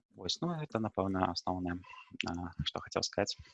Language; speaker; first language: Belarusian; non-native, local second language; Russian